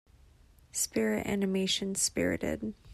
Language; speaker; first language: English; native; English